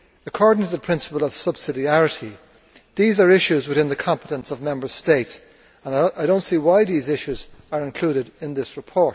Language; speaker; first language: English; native; English